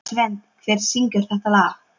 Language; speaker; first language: Icelandic; non-native, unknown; Polish